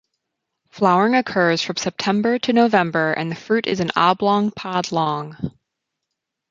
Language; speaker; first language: English; native; English